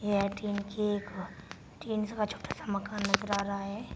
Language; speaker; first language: Hindi; native; Hindi